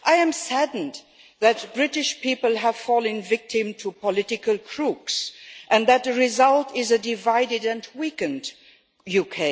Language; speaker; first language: English; non-native, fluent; Luxembourgish